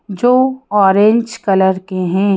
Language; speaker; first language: Hindi; native; Hindi